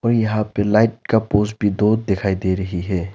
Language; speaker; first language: Hindi; non-native, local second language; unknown